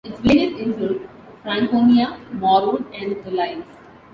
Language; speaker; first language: English; non-native, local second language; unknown